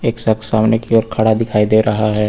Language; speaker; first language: Hindi; native; Hindi